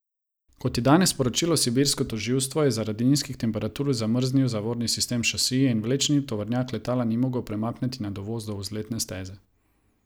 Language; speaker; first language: Slovenian; non-native, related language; Croatian